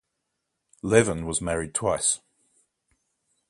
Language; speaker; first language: English; native; English